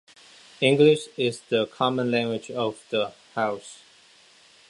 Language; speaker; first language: English; non-native, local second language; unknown